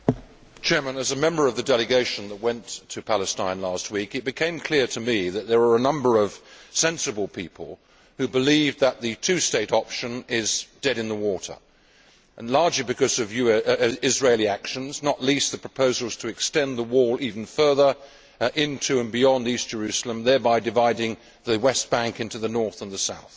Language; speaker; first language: English; native; English